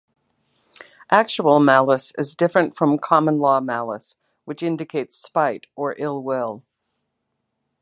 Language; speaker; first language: English; native; English